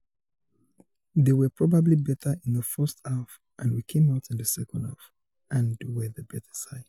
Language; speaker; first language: English; non-native, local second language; Yoruba